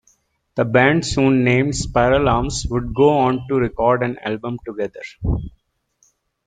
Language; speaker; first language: English; native; English